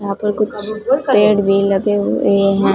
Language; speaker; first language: Hindi; non-native, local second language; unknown